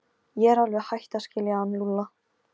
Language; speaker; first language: Icelandic; non-native, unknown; Polish